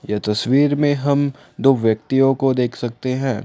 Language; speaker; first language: Hindi; non-native, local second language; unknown